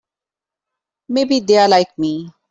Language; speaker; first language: English; non-native, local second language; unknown